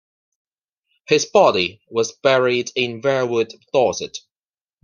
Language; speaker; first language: English; non-native, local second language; Cantonese